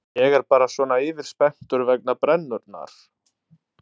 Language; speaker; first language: Icelandic; non-native, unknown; Italian